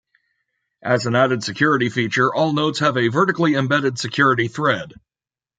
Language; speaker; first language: English; native; English